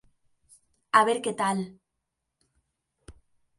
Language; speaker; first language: Galician; native; Galician